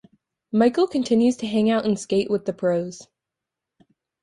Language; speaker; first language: English; native; English